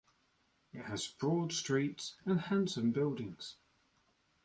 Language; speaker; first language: English; native; English